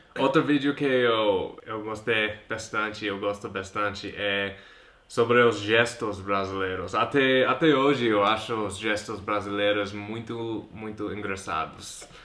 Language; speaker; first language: Portuguese; non-native, fluent; English